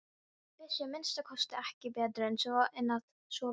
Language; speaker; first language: Icelandic; non-native, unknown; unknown